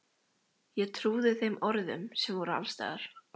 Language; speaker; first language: Icelandic; native; Icelandic